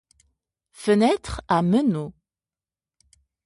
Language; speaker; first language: French; native; French